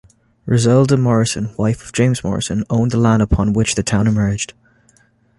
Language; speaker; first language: English; native; English